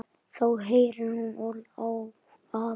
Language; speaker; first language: Icelandic; native; Icelandic